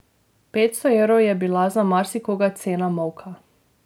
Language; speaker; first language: Slovenian; native; Slovenian